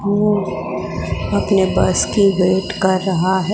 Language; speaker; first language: Hindi; non-native, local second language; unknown